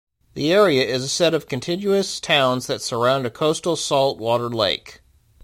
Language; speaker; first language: English; native; English